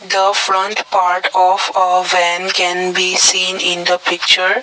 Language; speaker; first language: English; non-native, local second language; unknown